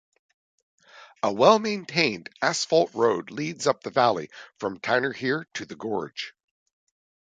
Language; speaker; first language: English; native; English